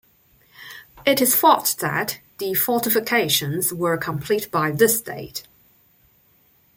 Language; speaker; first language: English; non-native, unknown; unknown